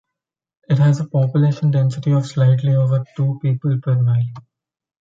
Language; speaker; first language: English; non-native, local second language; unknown